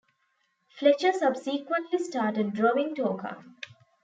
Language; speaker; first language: English; non-native, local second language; Tamil